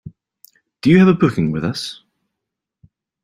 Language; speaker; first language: English; native; English